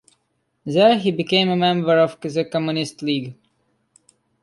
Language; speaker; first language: English; non-native, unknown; Russian